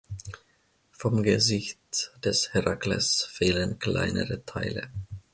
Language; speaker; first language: German; non-native, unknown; Finnish